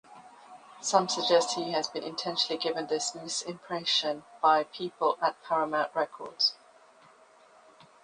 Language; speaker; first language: English; native; English